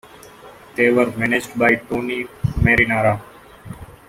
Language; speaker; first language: English; non-native, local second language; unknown